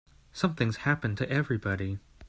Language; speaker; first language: English; native; English